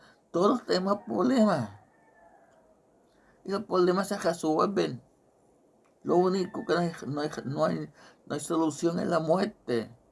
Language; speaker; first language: Spanish; native; Spanish